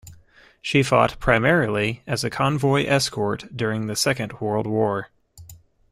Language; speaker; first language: English; native; English